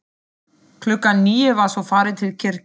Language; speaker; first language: Icelandic; non-native, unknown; German